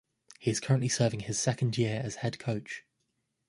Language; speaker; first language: English; native; English